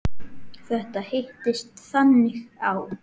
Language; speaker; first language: Icelandic; native; Icelandic